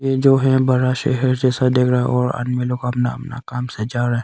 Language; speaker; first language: Hindi; non-native, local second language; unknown